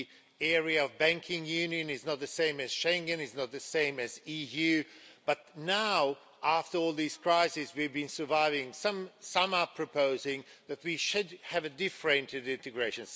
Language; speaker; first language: English; non-native, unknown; Swedish